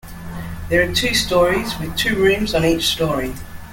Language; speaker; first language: English; native; English